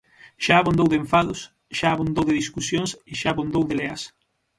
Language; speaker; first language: Galician; native; Galician